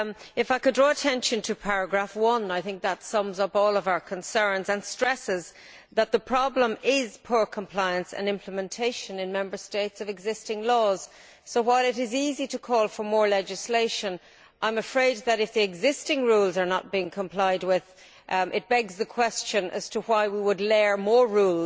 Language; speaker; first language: English; native; English